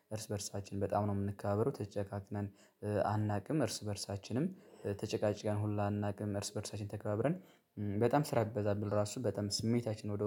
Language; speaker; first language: Amharic; native; Amharic